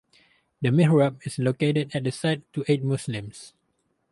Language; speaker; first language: English; non-native, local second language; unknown